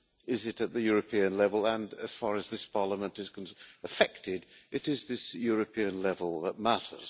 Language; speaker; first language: English; non-native, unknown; Hungarian